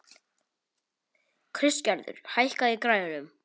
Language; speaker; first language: Icelandic; non-native, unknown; Polish